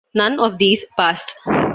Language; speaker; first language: English; non-native, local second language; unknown